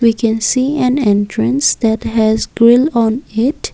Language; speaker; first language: English; non-native, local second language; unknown